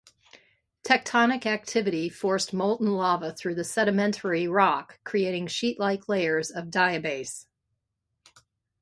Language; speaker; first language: English; native; English